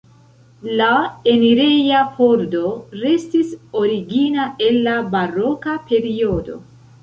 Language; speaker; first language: Esperanto; non-native, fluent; Central Kurdish